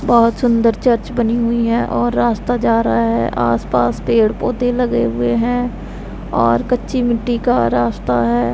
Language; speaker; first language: Hindi; non-native, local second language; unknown